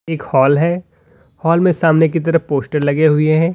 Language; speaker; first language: Hindi; native; Hindi